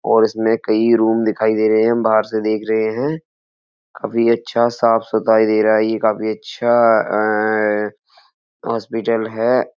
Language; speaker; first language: Hindi; native; Hindi